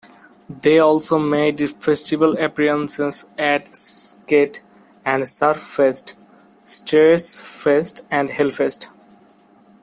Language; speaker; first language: English; non-native, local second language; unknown